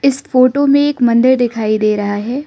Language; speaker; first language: Hindi; non-native, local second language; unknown